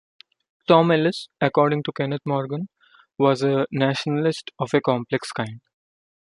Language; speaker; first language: English; non-native, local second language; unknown